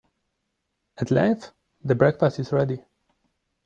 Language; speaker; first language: English; non-native, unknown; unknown